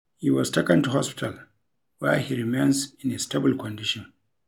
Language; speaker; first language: English; non-native, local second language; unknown